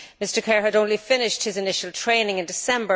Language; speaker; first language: English; native; English